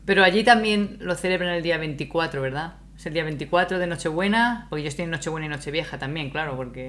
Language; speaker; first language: Spanish; native; Spanish